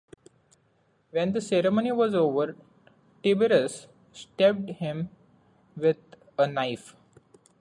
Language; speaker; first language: English; non-native, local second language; Marathi